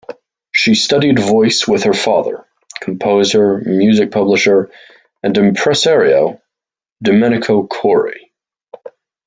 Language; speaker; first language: English; native; English